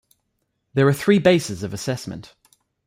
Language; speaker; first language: English; native; English